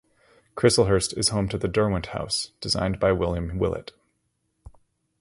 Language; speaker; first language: English; native; English